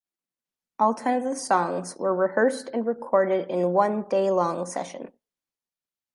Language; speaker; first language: English; native; English